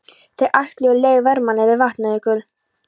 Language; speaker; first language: Icelandic; non-native, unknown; Polish